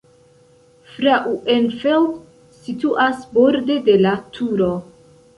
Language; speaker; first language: Esperanto; non-native, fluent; Central Kurdish